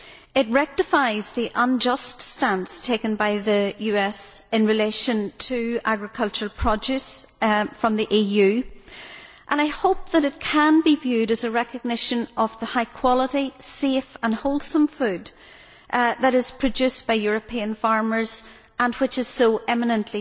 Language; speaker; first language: English; native; English